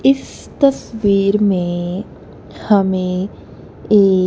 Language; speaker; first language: Hindi; non-native, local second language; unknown